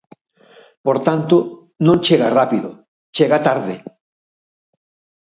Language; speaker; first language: Galician; native; Galician